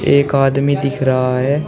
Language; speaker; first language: Hindi; native; Hindi